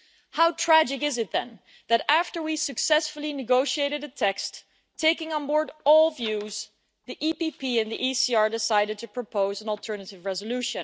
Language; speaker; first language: English; non-native, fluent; Dutch